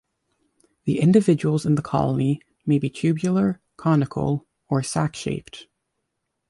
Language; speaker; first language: English; native; English